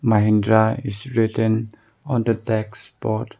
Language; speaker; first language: English; non-native, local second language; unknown